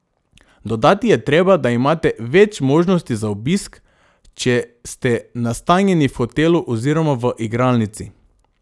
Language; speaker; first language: Slovenian; non-native, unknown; Macedonian